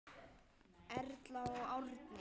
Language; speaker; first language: Icelandic; native; Icelandic